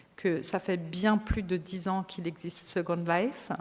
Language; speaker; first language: French; native; French